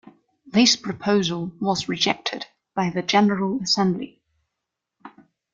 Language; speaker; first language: English; non-native, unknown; German